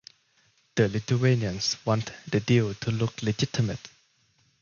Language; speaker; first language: English; non-native, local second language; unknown